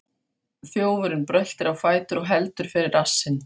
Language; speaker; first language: Icelandic; non-native, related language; Faroese